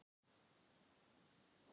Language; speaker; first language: Icelandic; non-native, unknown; Thai